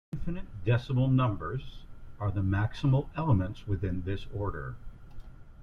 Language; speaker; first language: English; native; English